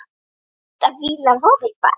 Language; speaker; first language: Icelandic; native; Icelandic